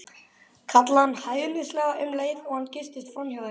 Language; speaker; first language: Icelandic; native; Icelandic